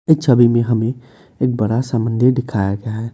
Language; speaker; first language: Hindi; non-native, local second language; Assamese